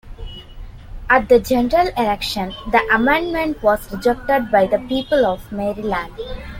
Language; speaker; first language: English; non-native, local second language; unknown